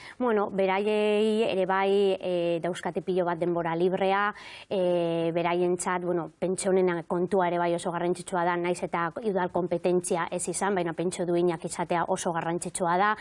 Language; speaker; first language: Basque; non-native, local second language; Spanish